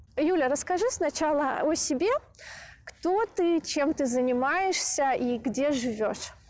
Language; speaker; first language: Russian; native; Russian